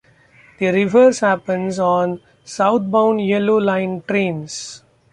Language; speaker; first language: English; non-native, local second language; Marathi